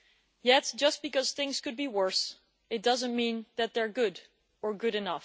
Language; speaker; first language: English; non-native, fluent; Dutch